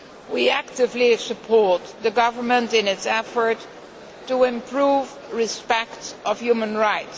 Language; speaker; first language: English; non-native, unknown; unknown